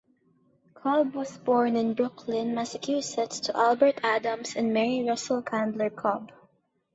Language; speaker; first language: English; non-native, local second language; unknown